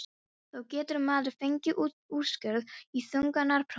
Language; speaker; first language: Icelandic; non-native, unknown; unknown